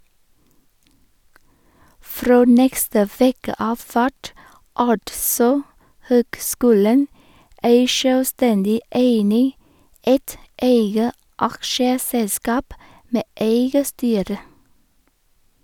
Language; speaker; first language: Norwegian; non-native, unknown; Vietnamese